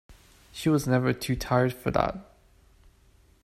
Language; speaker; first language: English; non-native, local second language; Cantonese